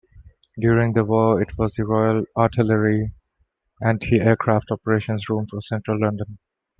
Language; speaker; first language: English; non-native, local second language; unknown